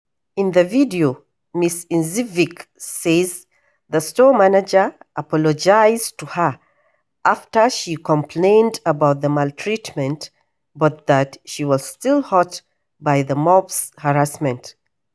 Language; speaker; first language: English; non-native, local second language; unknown